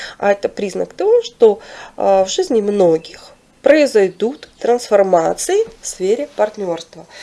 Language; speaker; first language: Russian; non-native, local second language; Ukrainian